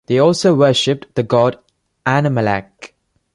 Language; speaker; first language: English; non-native, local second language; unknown